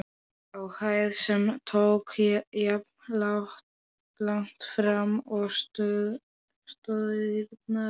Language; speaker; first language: Icelandic; non-native, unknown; Polish